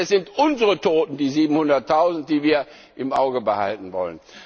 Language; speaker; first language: German; non-native, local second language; Luxembourgish